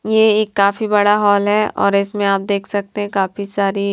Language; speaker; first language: Hindi; native; Hindi